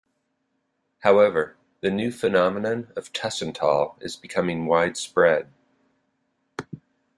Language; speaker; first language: English; native; English